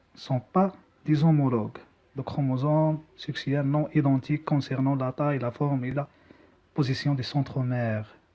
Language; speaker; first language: French; non-native, local second language; Arabic